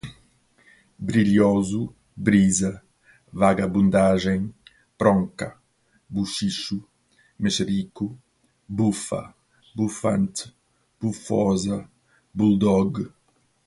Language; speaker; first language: Portuguese; non-native, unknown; English